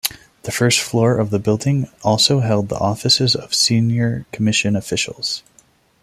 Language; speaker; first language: English; non-native, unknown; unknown